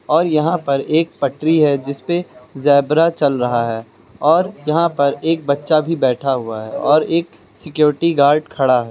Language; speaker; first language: Hindi; native; Hindi